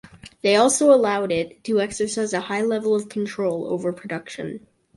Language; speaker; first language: English; native; English